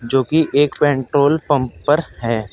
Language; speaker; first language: Hindi; native; Hindi